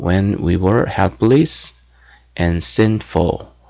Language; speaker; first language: English; non-native, fluent; Korean